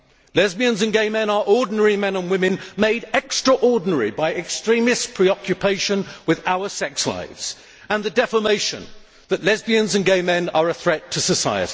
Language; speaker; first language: English; native; English